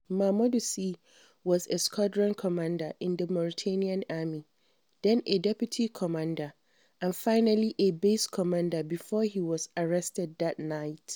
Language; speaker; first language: English; non-native, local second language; Hausa